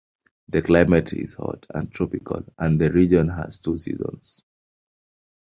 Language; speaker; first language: English; non-native, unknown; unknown